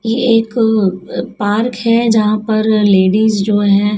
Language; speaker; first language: Hindi; native; Hindi